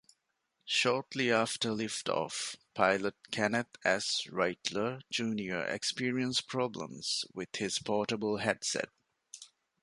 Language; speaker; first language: English; non-native, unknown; Divehi